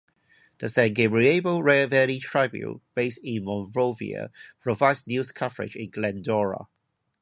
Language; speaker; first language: English; non-native, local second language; Cantonese